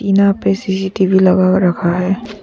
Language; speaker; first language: Hindi; non-native, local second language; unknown